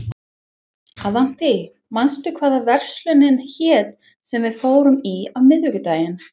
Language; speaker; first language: Icelandic; non-native, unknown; English